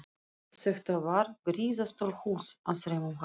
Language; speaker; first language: Icelandic; non-native, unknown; Russian